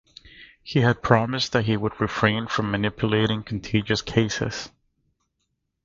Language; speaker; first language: English; native; English